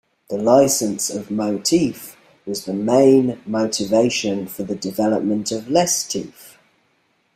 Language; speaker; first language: English; native; English